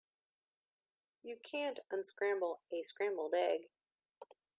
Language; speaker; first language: English; native; English